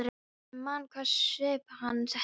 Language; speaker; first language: Icelandic; non-native, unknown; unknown